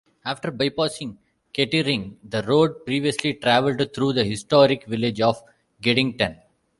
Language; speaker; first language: English; non-native, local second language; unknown